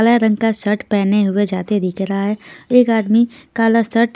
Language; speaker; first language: Hindi; non-native, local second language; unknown